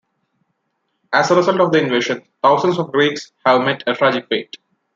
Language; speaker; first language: English; non-native, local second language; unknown